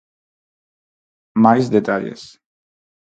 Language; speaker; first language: Galician; non-native, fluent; Spanish